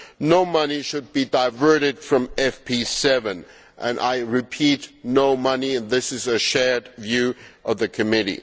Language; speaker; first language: English; non-native, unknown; German